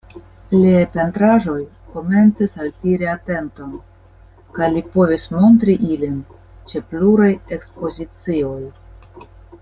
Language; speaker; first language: Esperanto; non-native, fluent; Russian